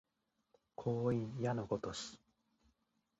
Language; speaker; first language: Japanese; native; Japanese